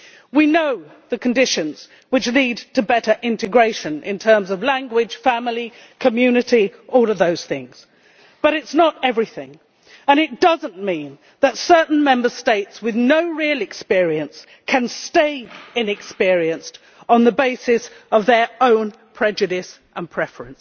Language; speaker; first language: English; native; English